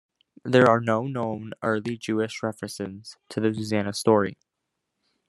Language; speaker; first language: English; native; English